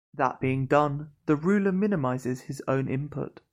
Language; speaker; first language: English; native; English